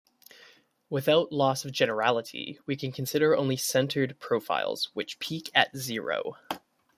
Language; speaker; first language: English; native; English